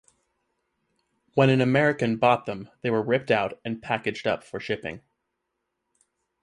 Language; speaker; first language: English; native; English